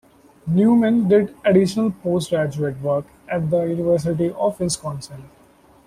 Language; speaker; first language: English; non-native, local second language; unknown